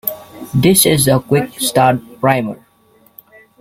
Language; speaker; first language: English; non-native, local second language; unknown